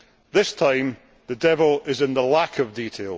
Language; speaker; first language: English; native; English